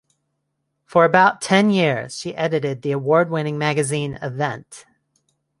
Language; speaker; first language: English; non-native, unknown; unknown